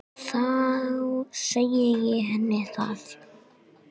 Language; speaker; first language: Icelandic; non-native, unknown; English